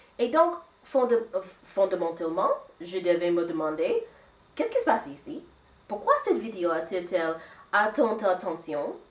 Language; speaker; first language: French; non-native, fluent; English